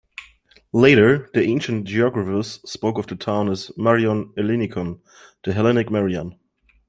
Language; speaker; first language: English; non-native, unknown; German